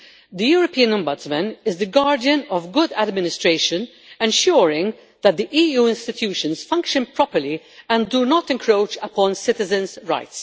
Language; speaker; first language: English; non-native, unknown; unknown